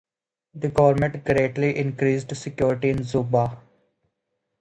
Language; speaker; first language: English; native; English